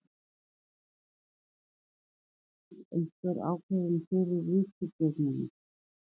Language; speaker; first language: Icelandic; native; Icelandic